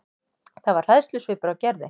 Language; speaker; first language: Icelandic; native; Icelandic